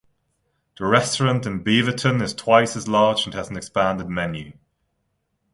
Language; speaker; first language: English; non-native, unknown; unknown